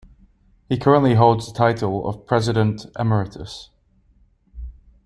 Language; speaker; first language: English; native; English